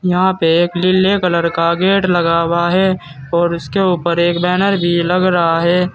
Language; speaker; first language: Hindi; native; Hindi